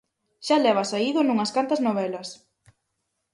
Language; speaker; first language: Galician; native; Galician